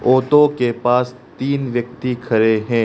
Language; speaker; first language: Hindi; non-native, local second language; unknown